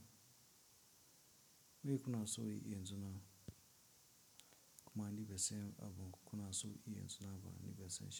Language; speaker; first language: Hausa; non-native, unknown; Tiv